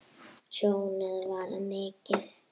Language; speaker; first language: Icelandic; native; Icelandic